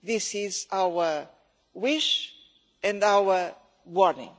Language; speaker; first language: English; non-native, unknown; Portuguese